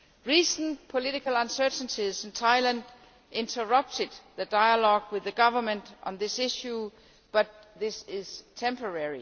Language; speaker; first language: English; non-native, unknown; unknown